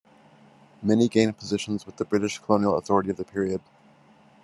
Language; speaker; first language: English; native; English